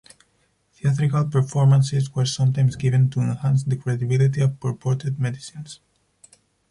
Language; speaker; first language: English; non-native, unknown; Spanish